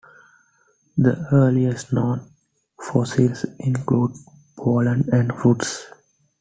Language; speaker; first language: English; non-native, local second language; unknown